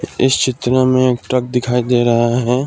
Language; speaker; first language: Hindi; non-native, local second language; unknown